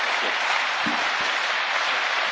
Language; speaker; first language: French; non-native, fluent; Italian